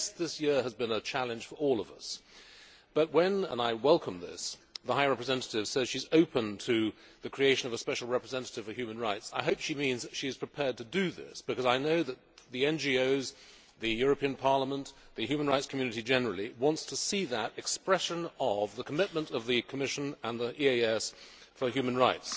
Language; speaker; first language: English; native; English